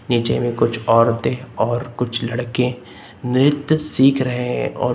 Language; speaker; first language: Hindi; native; Hindi